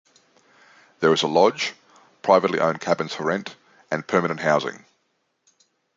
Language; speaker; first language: English; native; English